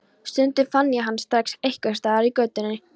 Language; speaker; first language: Icelandic; non-native, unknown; Polish